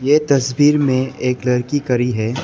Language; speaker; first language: Hindi; non-native, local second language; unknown